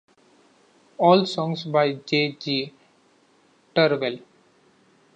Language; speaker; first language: English; non-native, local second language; Marathi